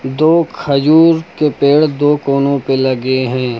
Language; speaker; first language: Hindi; native; Hindi